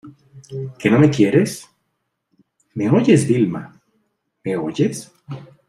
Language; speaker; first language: Spanish; native; Spanish